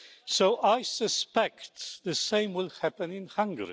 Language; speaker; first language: English; non-native, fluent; Polish